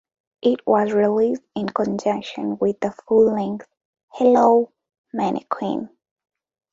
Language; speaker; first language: English; non-native, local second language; Ganda